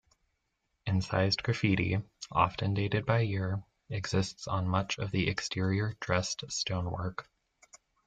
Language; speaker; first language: English; native; English